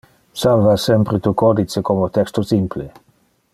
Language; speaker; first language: Interlingua; non-native, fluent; Dutch